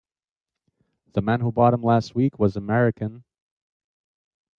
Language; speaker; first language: English; native; English